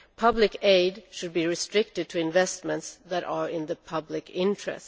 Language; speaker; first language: English; non-native, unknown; Swedish